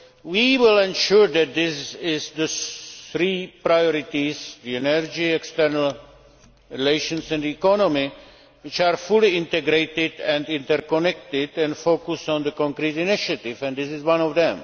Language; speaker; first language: English; non-native, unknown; Czech